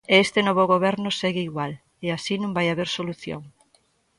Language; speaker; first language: Galician; native; Galician